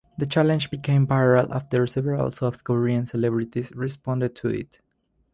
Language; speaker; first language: English; non-native, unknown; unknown